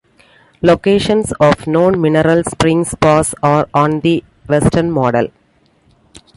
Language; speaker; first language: English; non-native, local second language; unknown